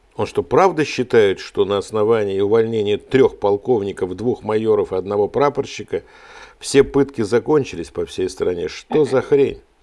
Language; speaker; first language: Russian; native; Russian